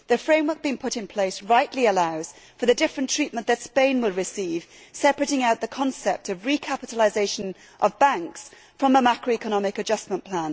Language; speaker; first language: English; native; English